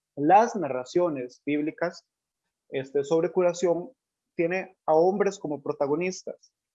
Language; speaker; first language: Spanish; native; Spanish